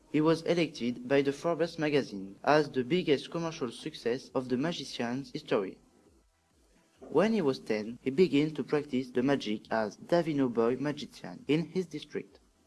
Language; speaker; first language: English; non-native, learner; French